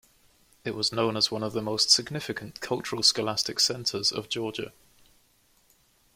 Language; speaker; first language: English; native; English